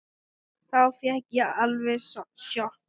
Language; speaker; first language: Icelandic; non-native, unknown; Thai